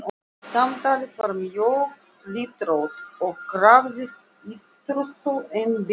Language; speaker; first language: Icelandic; non-native, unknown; Russian